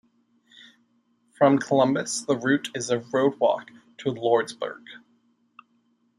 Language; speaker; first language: English; native; English